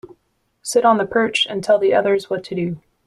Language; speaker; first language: English; native; English